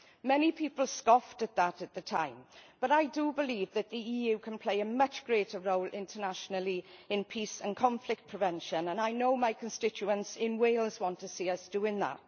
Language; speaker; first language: English; native; English